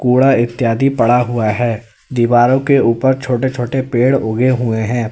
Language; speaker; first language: Hindi; native; Hindi